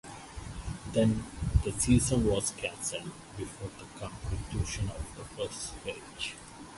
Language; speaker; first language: English; non-native, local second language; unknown